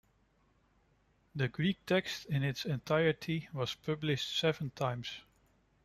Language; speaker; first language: English; non-native, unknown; Dutch